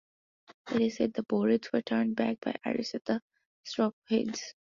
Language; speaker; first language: English; non-native, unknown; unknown